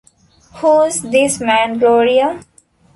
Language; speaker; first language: English; non-native, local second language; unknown